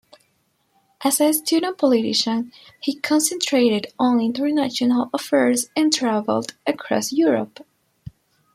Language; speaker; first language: English; non-native, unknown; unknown